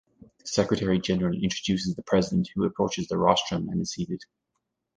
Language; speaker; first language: English; native; English